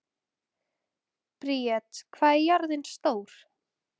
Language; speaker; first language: Icelandic; native; Icelandic